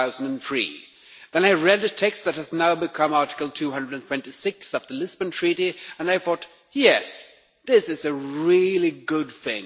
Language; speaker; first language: English; non-native, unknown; Swedish